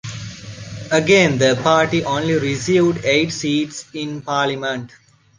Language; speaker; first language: English; non-native, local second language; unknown